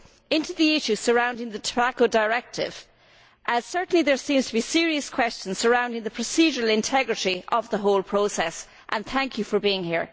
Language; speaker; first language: English; native; English